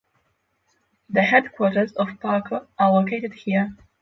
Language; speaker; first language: English; non-native, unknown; Polish